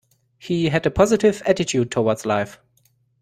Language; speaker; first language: English; non-native, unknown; German